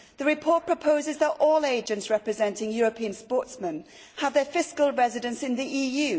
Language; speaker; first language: English; native; English